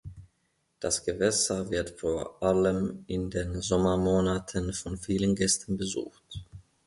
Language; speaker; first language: German; non-native, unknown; Finnish